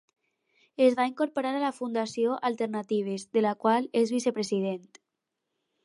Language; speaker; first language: Catalan; non-native, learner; Spanish